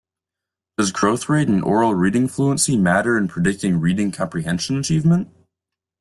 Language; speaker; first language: English; native; English